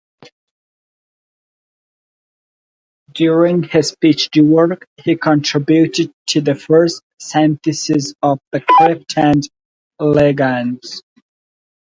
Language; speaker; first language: English; non-native, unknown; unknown